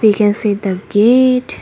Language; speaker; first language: English; non-native, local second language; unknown